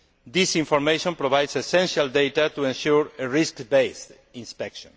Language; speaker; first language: English; non-native, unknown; Spanish